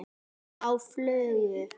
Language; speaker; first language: Icelandic; native; Icelandic